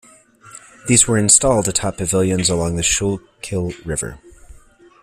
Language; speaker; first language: English; native; English